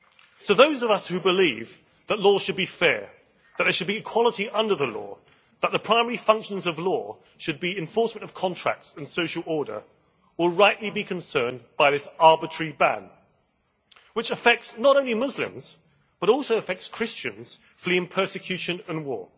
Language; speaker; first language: English; native; English